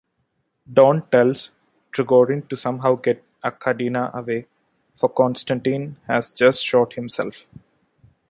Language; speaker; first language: English; non-native, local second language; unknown